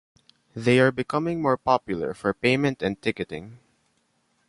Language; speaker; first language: English; non-native, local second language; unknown